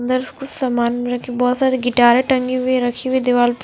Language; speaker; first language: Hindi; non-native, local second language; Punjabi